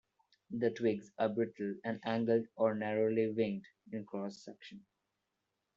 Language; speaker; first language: English; non-native, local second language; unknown